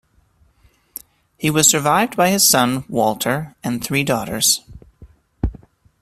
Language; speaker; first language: English; native; English